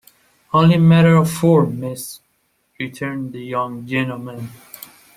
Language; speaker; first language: English; non-native, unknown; Persian